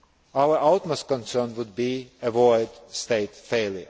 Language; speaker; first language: English; non-native, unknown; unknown